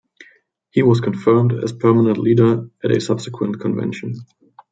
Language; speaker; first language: English; non-native, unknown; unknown